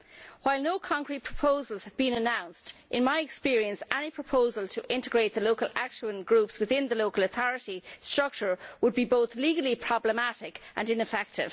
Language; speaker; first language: English; native; English